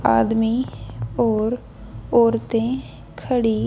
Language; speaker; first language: Hindi; native; Hindi